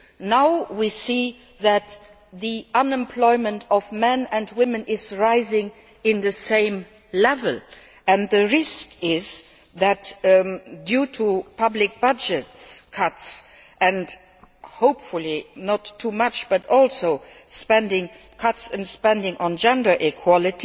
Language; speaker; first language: English; non-native, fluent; Luxembourgish